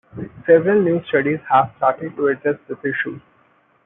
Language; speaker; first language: English; non-native, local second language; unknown